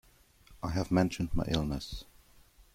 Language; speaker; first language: English; non-native, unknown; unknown